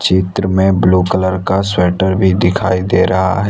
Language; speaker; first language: Hindi; non-native, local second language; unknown